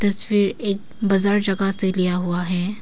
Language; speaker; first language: Hindi; early bilingual, other home language; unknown